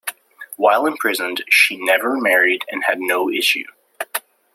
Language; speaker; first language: English; native; English